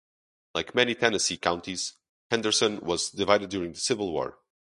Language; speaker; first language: English; non-native, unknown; Portuguese